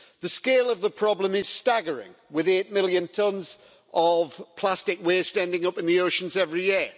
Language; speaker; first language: English; native; English